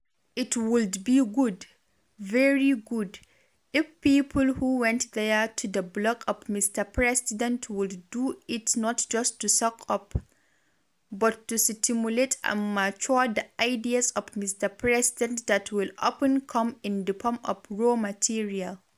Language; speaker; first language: English; non-native, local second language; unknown